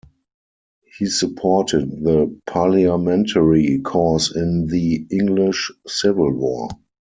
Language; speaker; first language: English; non-native, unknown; German